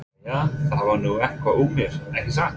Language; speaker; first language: Icelandic; non-native, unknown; English